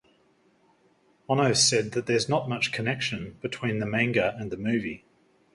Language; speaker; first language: English; native; English